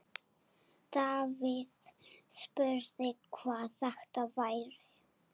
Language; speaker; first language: Icelandic; non-native, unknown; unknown